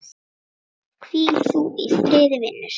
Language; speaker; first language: Icelandic; native; Icelandic